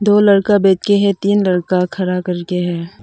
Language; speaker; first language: Hindi; non-native, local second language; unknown